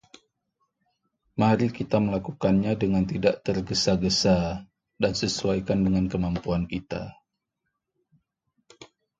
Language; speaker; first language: Indonesian; non-native, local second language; Achinese